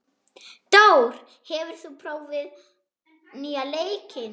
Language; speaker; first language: Icelandic; non-native, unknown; German